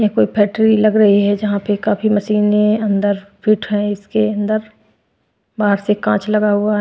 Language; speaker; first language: Hindi; non-native, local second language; Punjabi